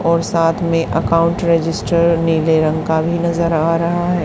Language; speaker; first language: Hindi; native; Hindi